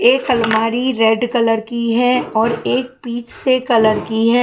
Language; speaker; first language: Hindi; non-native, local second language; Punjabi